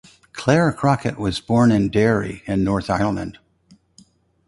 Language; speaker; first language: English; native; English